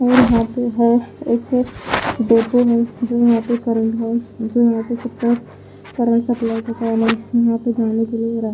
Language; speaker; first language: Hindi; non-native, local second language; Punjabi